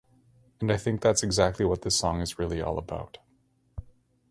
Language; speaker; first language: English; native; English